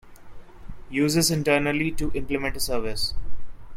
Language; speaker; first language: English; non-native, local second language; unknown